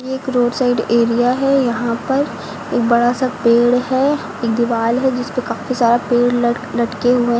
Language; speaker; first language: Hindi; native; Hindi